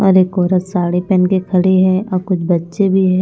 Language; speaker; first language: Hindi; non-native, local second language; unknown